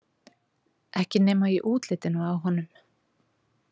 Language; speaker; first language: Icelandic; native; Icelandic